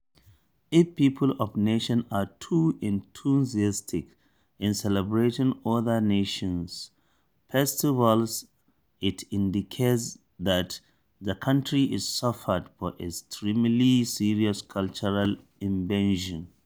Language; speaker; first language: English; non-native, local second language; Hausa